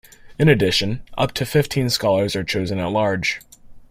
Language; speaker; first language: English; native; English